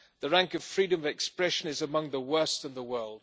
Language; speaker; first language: English; non-native, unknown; German